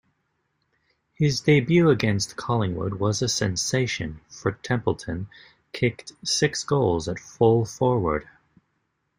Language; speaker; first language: English; native; English